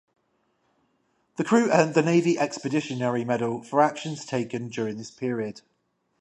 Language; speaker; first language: English; native; English